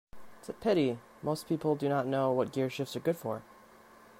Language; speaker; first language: English; native; English